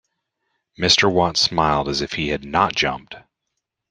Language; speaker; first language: English; native; English